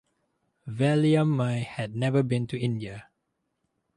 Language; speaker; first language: English; non-native, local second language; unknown